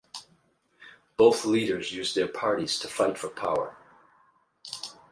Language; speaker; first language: English; native; English